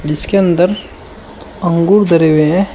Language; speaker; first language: Hindi; native; Hindi